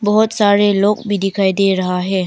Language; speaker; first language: Hindi; non-native, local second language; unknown